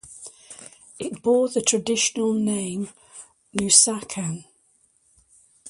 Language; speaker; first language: English; native; English